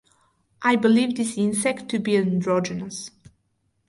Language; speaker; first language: English; non-native, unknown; Bulgarian